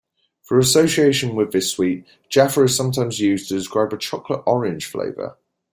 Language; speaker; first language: English; native; English